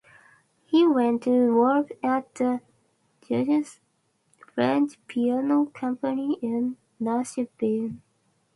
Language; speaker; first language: English; non-native, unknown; Japanese